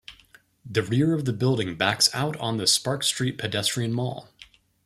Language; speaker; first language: English; native; English